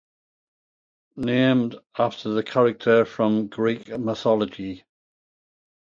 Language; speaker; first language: English; native; English